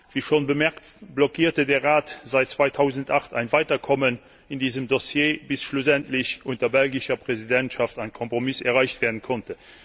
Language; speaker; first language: German; non-native, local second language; Luxembourgish